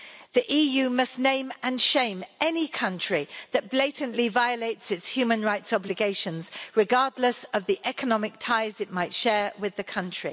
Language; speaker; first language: English; native; English